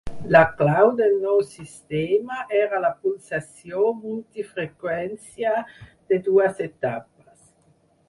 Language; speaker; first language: Catalan; non-native, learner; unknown